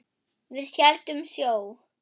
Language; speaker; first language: Icelandic; non-native, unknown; German